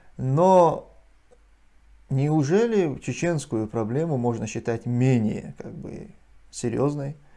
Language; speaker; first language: Russian; non-native, local second language; Chechen